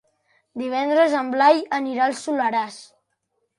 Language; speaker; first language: Catalan; native; Catalan